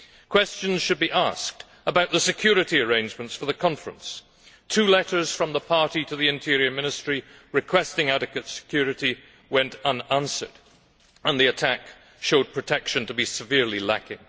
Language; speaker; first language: English; native; English